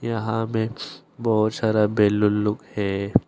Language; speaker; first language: Hindi; non-native, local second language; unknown